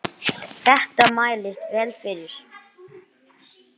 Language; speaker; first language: Icelandic; non-native, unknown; English